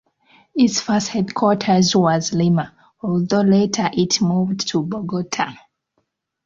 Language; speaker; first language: English; non-native, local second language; Ganda